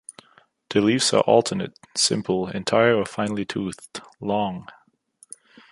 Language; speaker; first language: English; non-native, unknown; German